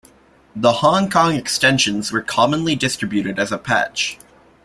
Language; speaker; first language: English; native; English